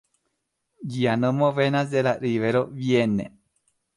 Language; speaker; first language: Esperanto; non-native, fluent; Spanish